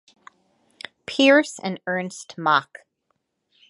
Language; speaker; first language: English; native; English